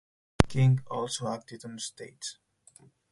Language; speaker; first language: English; non-native, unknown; Spanish